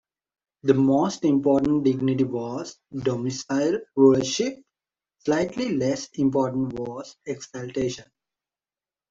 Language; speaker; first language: English; native; English